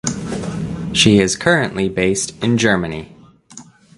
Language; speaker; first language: English; native; English